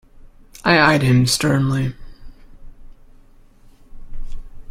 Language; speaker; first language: English; native; English